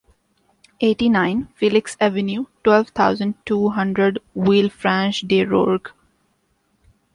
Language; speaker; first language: English; non-native, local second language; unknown